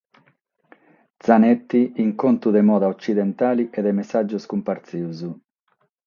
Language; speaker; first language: Sardinian; non-native, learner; Catalan